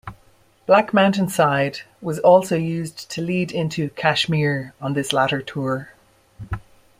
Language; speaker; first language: English; native; English